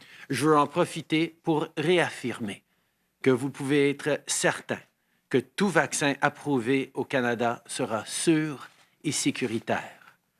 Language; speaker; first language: French; early bilingual, heritage; French